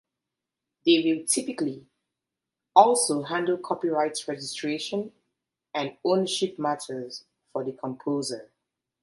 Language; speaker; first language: English; native; English